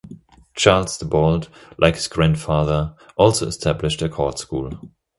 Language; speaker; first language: English; non-native, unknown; German